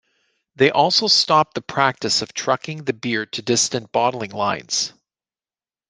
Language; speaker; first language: English; native; English